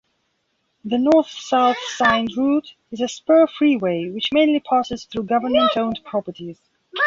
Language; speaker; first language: English; non-native, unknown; Belarusian